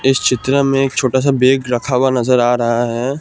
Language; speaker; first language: Hindi; non-native, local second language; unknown